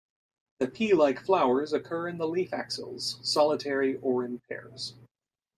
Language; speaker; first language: English; native; English